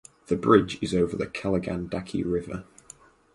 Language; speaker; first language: English; native; English